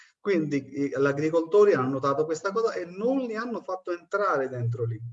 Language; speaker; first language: Italian; non-native, fluent; Punjabi